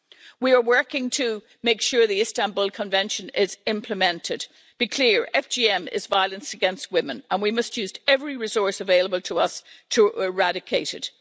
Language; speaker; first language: English; native; English